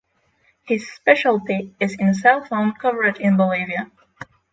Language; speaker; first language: English; non-native, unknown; Polish